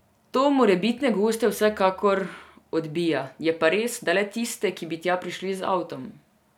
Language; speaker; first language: Slovenian; non-native, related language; Serbian